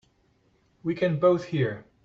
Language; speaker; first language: English; native; English